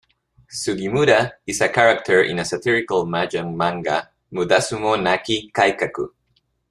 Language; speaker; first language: English; non-native, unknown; Spanish